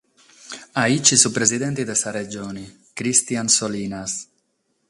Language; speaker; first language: Sardinian; non-native, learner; Catalan